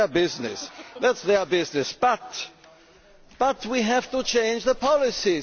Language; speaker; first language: English; non-native, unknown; German